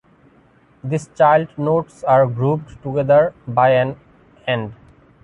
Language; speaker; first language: English; non-native, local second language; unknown